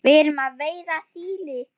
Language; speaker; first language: Icelandic; non-native, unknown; German